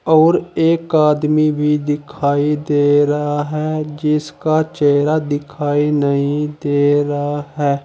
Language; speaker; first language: Hindi; native; Hindi